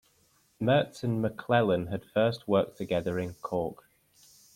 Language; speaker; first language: English; native; English